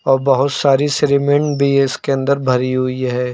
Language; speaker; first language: Hindi; native; Hindi